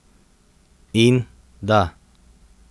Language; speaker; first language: Slovenian; native; Slovenian